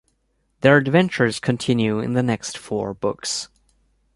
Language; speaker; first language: English; native; English